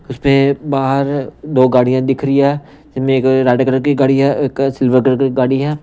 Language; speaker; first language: Hindi; non-native, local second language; Punjabi